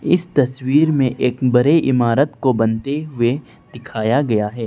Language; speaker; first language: Hindi; non-native, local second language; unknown